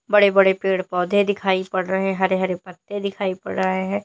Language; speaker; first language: Hindi; native; Hindi